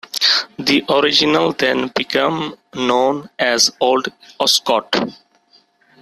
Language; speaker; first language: English; non-native, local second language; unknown